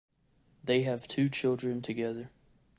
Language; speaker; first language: English; native; English